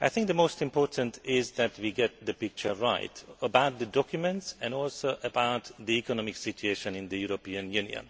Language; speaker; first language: English; non-native, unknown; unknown